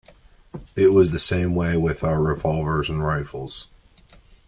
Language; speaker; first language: English; native; English